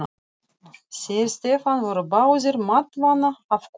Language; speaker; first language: Icelandic; non-native, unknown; Russian